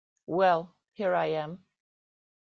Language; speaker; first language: English; non-native, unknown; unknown